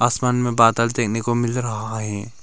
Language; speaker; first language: Hindi; early bilingual, other home language; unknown